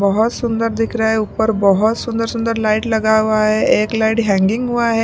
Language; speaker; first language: Hindi; non-native, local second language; Punjabi